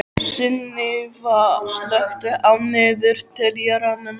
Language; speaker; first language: Icelandic; native; Icelandic